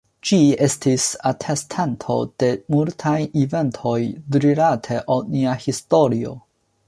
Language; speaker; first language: Esperanto; non-native, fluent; Chinese